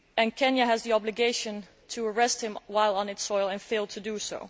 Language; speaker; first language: English; non-native, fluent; Dutch